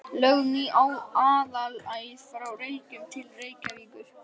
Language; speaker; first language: Icelandic; native; Icelandic